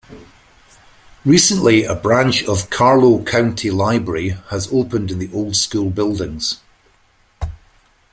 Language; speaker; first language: English; native; English